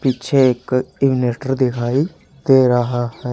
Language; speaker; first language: Hindi; native; Hindi